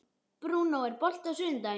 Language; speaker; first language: Icelandic; native; Icelandic